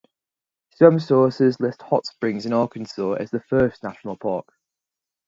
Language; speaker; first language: English; native; English